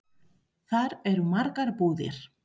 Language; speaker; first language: Icelandic; non-native, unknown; Spanish